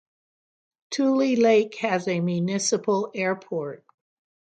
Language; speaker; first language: English; native; English